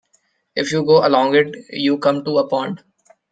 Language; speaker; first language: English; non-native, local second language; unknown